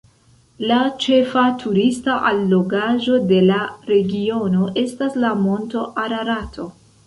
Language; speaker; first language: Esperanto; non-native, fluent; Central Kurdish